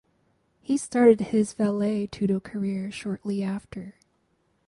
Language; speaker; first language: English; native; English